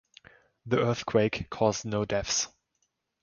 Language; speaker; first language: English; non-native, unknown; German